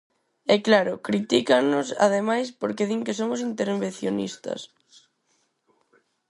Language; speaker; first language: Galician; non-native, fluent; Spanish